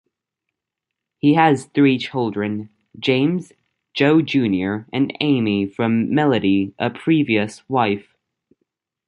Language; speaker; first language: English; native; English